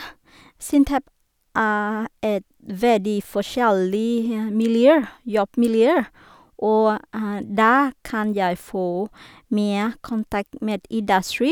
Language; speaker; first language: Norwegian; non-native, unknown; Vietnamese